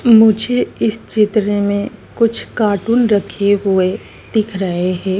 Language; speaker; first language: Hindi; native; Hindi